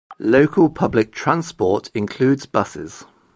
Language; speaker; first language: English; native; English